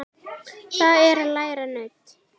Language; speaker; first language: Icelandic; native; Icelandic